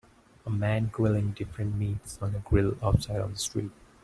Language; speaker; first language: English; non-native, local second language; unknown